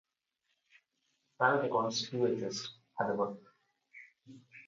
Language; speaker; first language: English; non-native, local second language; Telugu